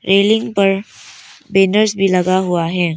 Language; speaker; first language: Hindi; non-native, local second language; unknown